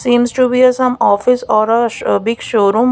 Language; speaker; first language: English; non-native, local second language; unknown